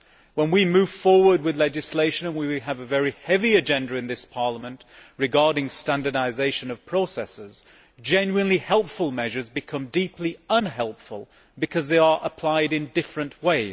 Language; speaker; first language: English; native; English